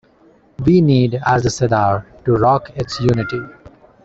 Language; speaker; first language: English; non-native, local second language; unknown